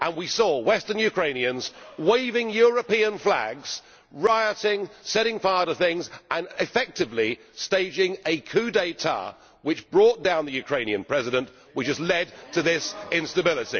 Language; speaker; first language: English; native; English